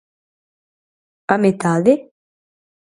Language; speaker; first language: Galician; native; Galician